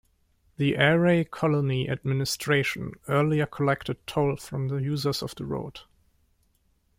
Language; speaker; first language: English; non-native, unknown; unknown